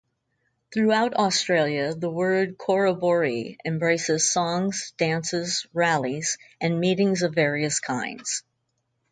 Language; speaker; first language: English; native; English